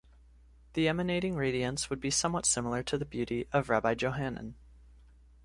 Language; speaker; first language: English; native; English